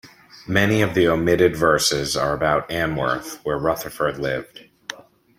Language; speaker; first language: English; native; English